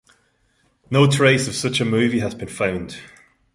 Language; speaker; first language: English; non-native, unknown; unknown